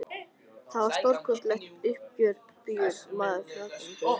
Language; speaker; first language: Icelandic; native; Icelandic